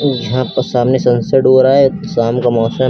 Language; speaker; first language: Hindi; native; Hindi